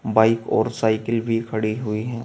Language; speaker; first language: Hindi; native; Hindi